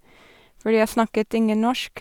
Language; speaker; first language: Norwegian; non-native, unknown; English